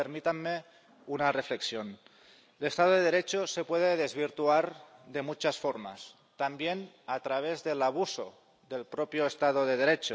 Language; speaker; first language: Spanish; non-native, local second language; Catalan